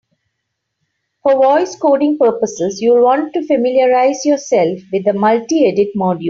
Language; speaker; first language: English; non-native, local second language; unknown